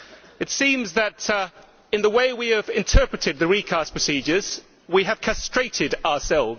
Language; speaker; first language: English; native; English